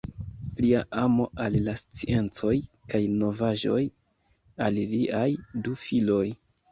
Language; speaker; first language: Esperanto; non-native, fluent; Kinyarwanda